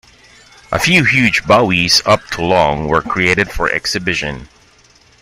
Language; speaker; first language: English; non-native, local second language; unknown